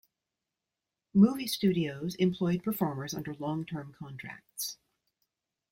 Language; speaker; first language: English; native; English